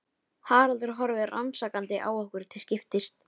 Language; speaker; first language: Icelandic; native; Icelandic